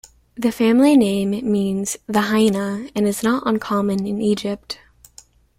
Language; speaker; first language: English; native; English